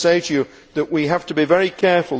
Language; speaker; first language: English; native; English